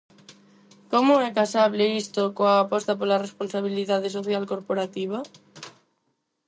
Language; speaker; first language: Galician; non-native, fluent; Spanish